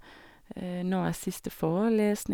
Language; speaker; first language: Norwegian; non-native, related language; Danish